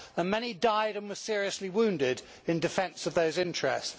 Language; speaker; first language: English; native; English